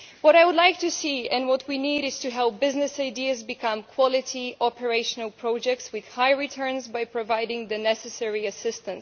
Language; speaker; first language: English; non-native, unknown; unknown